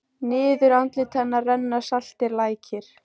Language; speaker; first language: Icelandic; native; Icelandic